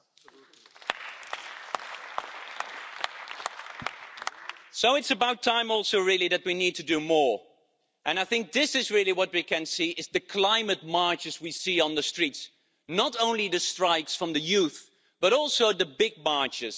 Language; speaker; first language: English; non-native, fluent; Dutch